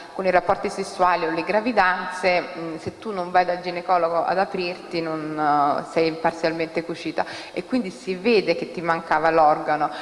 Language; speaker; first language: Italian; early bilingual, other home language; Somali